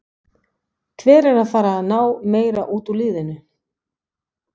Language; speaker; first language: Icelandic; non-native, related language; Danish